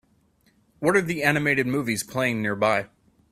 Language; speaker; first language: English; native; English